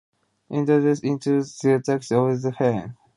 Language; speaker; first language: English; non-native, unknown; Asturian